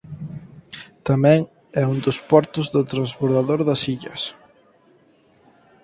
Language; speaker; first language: Galician; native; Galician